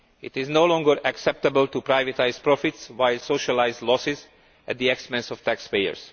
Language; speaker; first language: English; non-native, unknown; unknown